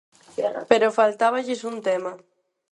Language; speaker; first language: Galician; non-native, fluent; Spanish